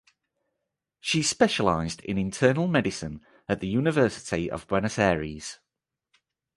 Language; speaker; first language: English; native; English